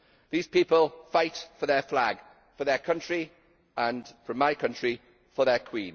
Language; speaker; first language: English; native; English